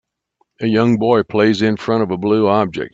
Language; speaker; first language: English; native; English